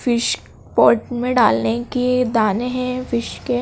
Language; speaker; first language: Hindi; native; Hindi